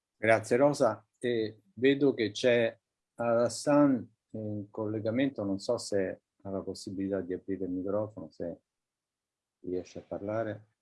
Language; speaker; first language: Italian; native; Italian